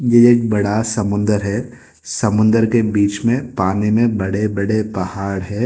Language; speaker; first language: Hindi; non-native, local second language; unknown